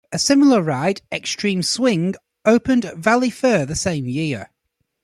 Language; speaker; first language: English; native; English